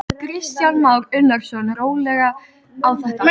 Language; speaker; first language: Icelandic; native; Icelandic